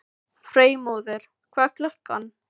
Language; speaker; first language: Icelandic; non-native, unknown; Filipino